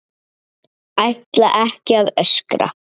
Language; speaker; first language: Icelandic; native; Icelandic